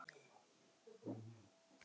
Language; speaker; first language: Icelandic; non-native, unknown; Polish